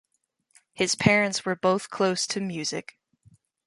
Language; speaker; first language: English; native; English